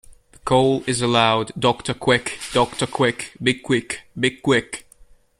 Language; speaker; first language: English; native; English